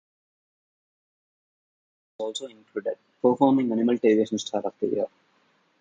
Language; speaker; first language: English; non-native, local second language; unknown